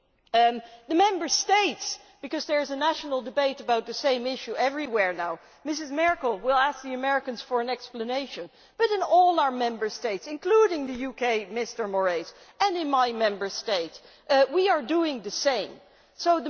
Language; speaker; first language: English; non-native, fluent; Dutch